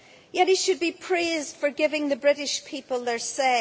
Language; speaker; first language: English; native; English